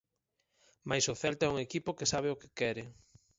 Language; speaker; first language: Galician; native; Galician